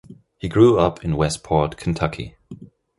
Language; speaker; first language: English; non-native, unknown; German